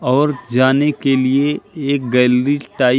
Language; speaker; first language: Hindi; native; Hindi